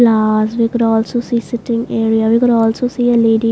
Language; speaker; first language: English; non-native, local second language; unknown